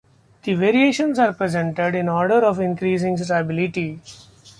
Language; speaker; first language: English; non-native, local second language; Marathi